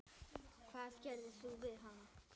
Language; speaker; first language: Icelandic; native; Icelandic